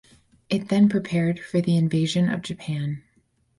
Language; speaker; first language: English; native; English